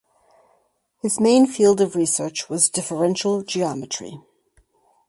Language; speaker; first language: English; native; English